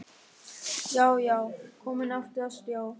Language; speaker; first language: Icelandic; non-native, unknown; German